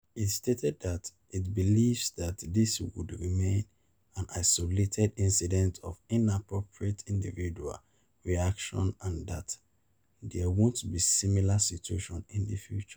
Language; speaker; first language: English; non-native, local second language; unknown